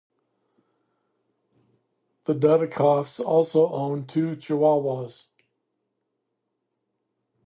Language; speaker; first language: English; native; English